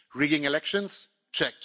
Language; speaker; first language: English; non-native, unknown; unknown